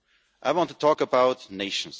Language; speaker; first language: English; non-native, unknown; German